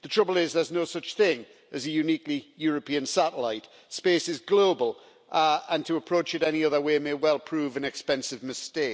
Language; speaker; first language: English; native; English